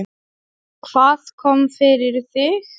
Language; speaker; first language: Icelandic; non-native, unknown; Polish